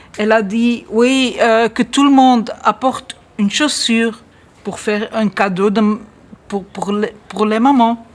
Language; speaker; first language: French; native; French